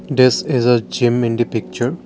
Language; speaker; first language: English; non-native, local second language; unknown